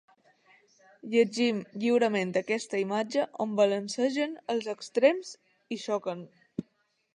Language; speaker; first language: Catalan; native; Catalan